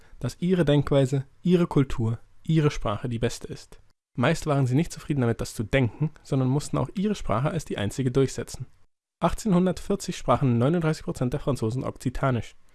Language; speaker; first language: German; native; German